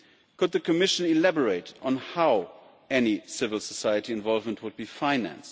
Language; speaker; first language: English; non-native, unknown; German